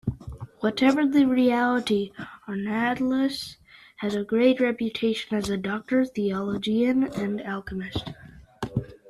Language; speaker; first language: English; native; English